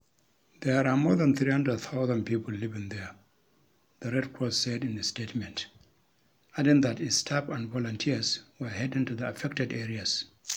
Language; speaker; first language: English; non-native, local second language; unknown